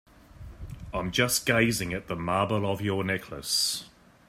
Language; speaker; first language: English; native; English